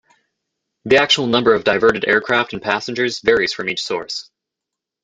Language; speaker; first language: English; native; English